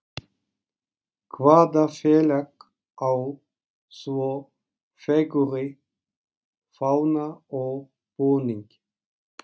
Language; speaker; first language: Icelandic; non-native, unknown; Turkish